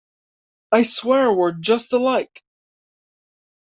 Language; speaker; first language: English; native; English